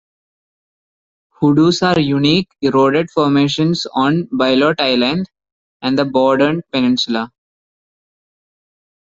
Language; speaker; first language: English; non-native, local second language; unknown